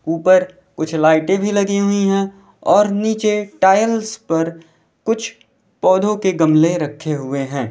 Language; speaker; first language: Hindi; native; Hindi